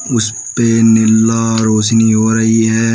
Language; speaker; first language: Hindi; native; Hindi